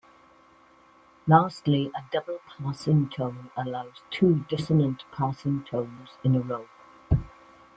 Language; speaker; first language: English; native; English